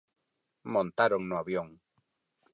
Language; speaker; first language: Galician; non-native, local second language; Spanish